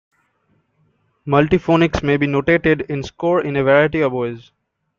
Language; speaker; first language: English; non-native, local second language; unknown